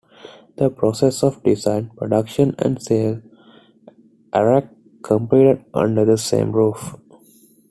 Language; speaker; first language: English; non-native, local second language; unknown